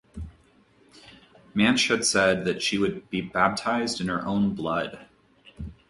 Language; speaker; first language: English; native; English